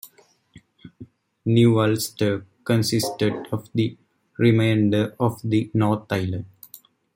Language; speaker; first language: English; native; English